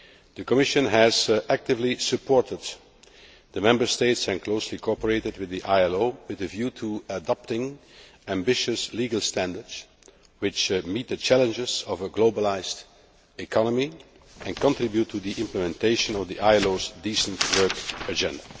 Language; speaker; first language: English; non-native, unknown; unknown